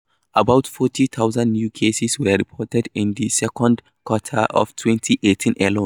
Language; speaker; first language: English; non-native, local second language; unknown